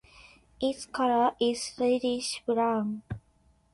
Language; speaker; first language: English; non-native, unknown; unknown